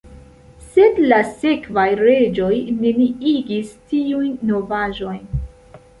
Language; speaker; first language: Esperanto; non-native, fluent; Central Kurdish